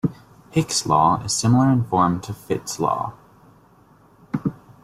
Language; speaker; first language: English; native; English